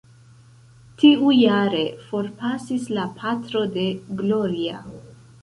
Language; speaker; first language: Esperanto; non-native, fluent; Central Kurdish